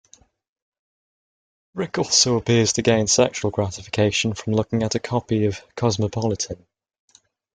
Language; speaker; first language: English; native; English